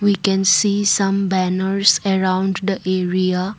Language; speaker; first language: English; non-native, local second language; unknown